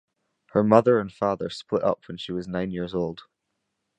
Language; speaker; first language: English; native; English